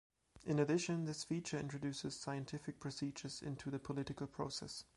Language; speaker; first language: English; non-native, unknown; German